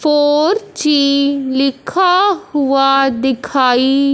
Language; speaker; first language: Hindi; non-native, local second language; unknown